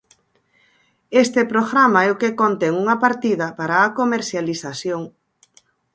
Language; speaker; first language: Galician; native; Galician